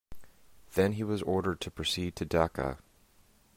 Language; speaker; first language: English; native; English